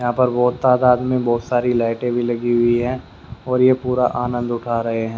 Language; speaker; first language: Hindi; native; Hindi